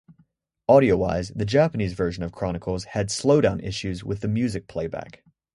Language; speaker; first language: English; native; English